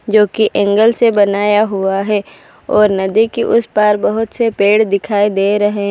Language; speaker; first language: Hindi; non-native, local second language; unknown